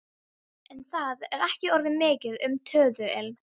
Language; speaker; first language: Icelandic; non-native, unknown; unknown